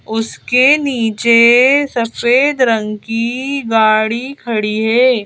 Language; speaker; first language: Hindi; native; Hindi